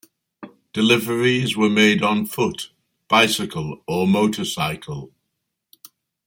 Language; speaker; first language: English; native; English